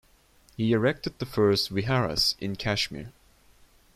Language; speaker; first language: English; non-native, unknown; Turkish